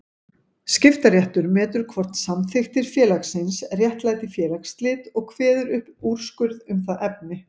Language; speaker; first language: Icelandic; native; Icelandic